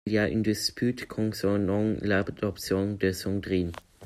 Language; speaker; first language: French; non-native, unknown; German